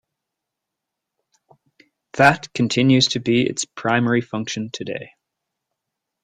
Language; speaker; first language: English; native; English